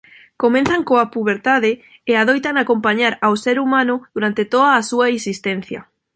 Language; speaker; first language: Galician; non-native, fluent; Spanish